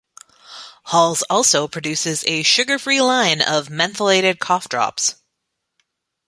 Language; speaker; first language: English; native; English